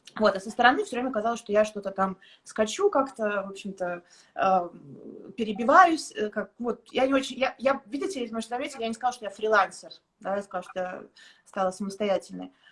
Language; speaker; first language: Russian; native; Russian